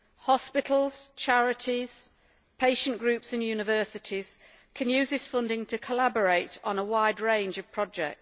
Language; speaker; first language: English; native; English